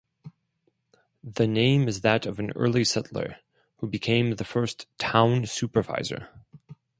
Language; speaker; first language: English; non-native, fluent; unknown